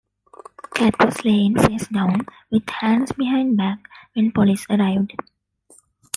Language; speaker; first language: English; non-native, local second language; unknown